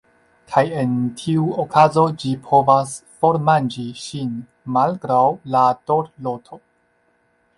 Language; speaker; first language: Esperanto; non-native, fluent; Chinese